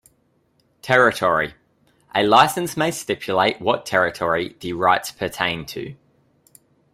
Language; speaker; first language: English; native; English